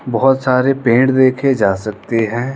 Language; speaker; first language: Hindi; non-native, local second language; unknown